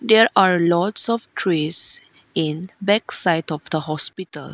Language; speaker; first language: English; non-native, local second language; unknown